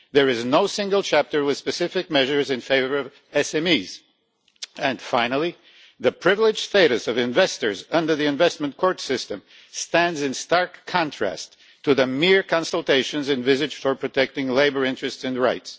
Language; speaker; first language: English; non-native, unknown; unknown